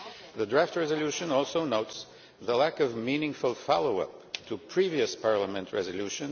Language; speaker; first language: English; non-native, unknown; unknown